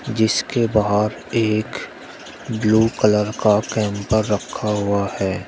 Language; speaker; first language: Hindi; native; Hindi